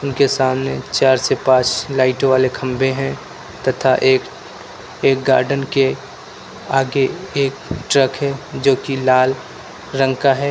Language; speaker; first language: Hindi; native; Hindi